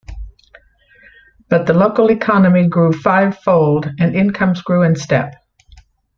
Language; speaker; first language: English; native; English